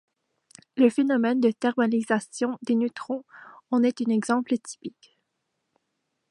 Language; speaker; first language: French; native; French